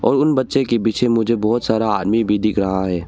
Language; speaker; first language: Hindi; non-native, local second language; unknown